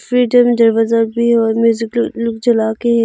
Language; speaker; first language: Hindi; non-native, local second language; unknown